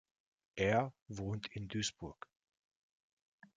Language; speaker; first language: German; non-native, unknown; Russian